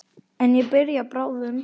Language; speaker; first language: Icelandic; native; Icelandic